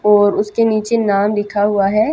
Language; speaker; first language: Hindi; native; Hindi